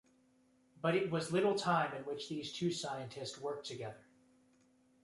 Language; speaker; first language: English; native; English